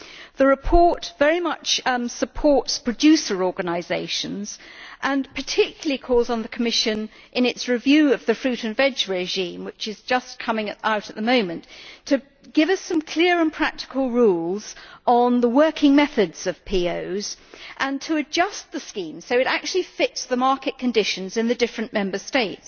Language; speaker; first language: English; native; English